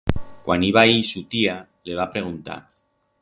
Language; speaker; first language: Aragonese; non-native, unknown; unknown